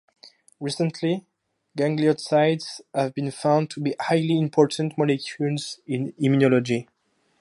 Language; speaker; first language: English; non-native, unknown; French